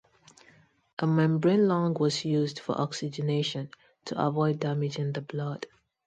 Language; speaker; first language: English; non-native, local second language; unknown